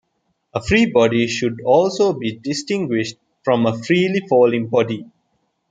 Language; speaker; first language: English; non-native, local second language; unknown